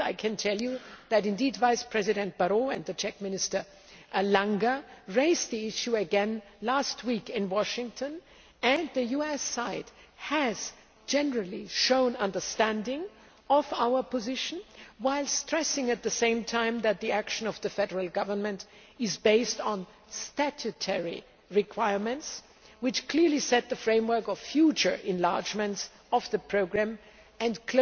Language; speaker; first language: English; non-native, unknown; German